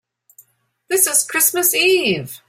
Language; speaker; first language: English; native; English